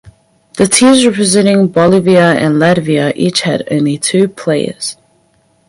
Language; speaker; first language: English; native; English